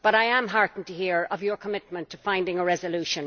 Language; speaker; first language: English; native; English